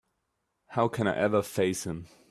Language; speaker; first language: English; native; English